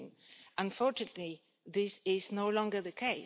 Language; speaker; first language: English; non-native, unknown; Polish